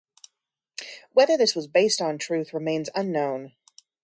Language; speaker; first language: English; native; English